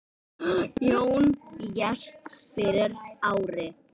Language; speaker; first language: Icelandic; native; Icelandic